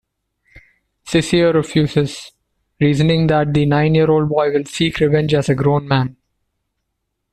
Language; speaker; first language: English; non-native, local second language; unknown